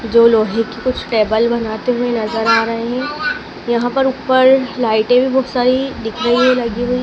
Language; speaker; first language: Hindi; native; Hindi